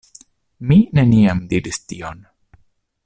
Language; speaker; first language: Esperanto; non-native, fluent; Italian